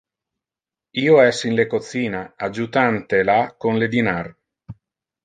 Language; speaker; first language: Interlingua; non-native, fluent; Italian